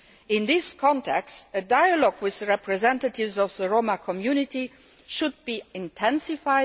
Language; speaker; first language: English; non-native, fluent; Luxembourgish